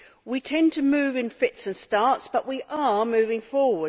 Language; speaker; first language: English; native; English